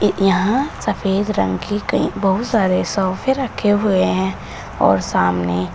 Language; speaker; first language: Hindi; native; Hindi